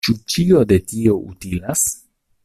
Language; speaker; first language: Esperanto; non-native, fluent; Italian